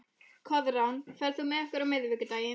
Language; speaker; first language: Icelandic; non-native, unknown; Polish